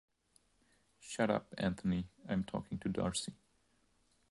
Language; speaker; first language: English; non-native, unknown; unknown